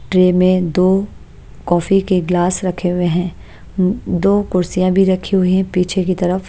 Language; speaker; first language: Hindi; non-native, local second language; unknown